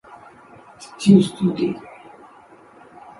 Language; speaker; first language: English; non-native, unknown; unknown